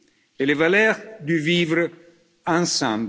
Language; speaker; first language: French; non-native, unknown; Italian